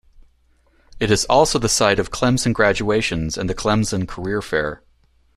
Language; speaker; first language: English; native; English